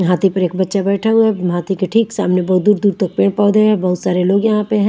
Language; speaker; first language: Hindi; native; Hindi